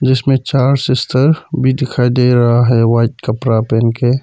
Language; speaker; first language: Hindi; non-native, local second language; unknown